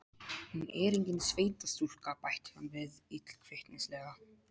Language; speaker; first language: Icelandic; non-native, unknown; Polish